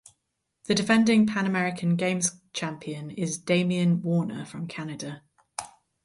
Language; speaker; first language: English; native; English